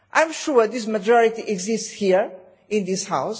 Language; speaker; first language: English; non-native, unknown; Portuguese